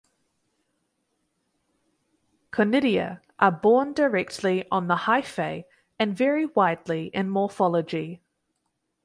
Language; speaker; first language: English; native; English